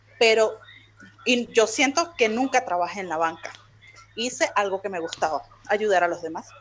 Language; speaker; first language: Spanish; native; Spanish